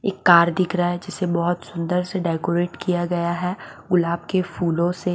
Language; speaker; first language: Hindi; native; Hindi